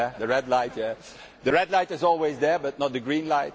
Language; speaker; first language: English; non-native, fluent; Dutch